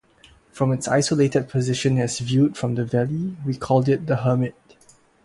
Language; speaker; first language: English; non-native, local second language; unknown